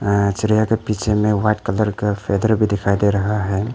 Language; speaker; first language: Hindi; non-native, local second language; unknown